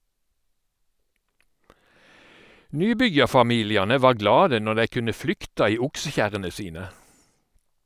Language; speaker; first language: Norwegian; native; Norwegian